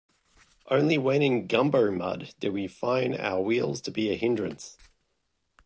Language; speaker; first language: English; native; English